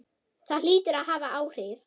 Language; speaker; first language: Icelandic; non-native, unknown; German